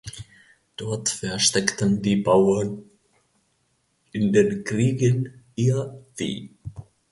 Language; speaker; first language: German; non-native, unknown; Finnish